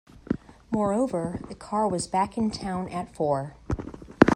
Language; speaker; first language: English; native; English